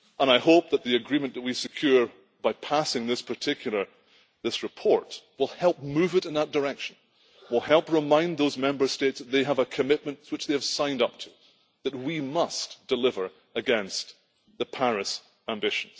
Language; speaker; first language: English; native; English